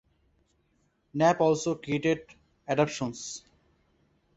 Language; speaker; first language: English; non-native, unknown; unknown